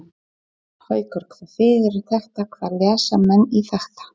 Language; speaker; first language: Icelandic; non-native, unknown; Polish